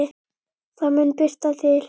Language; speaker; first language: Icelandic; native; Icelandic